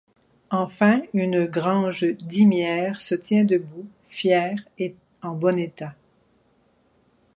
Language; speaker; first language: French; native; French